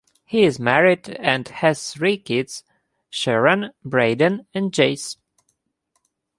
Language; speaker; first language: English; non-native, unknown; Ukrainian